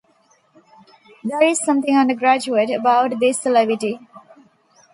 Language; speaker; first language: English; non-native, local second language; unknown